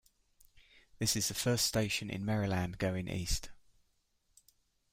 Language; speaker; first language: English; native; English